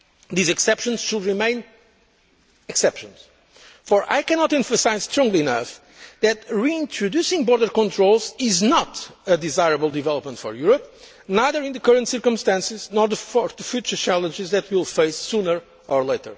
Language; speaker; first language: English; non-native, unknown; Portuguese